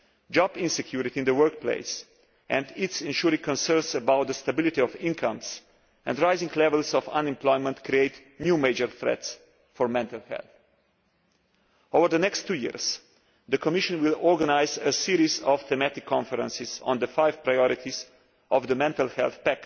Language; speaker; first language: English; non-native, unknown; Slovenian